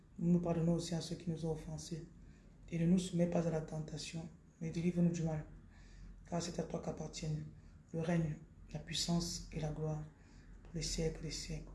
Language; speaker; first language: French; non-native, local second language; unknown